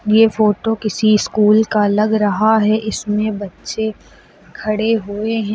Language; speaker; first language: Hindi; native; Hindi